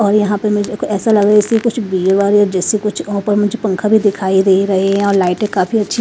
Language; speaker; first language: Hindi; native; Hindi